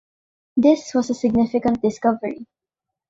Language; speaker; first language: English; non-native, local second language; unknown